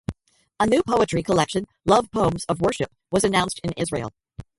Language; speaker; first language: English; native; English